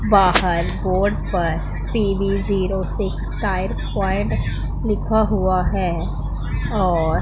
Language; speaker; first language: Hindi; non-native, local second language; Punjabi